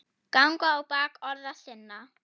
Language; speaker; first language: Icelandic; non-native, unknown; German